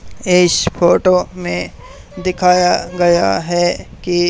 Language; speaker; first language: Hindi; native; Hindi